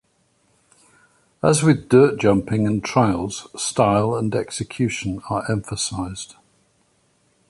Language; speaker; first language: English; native; English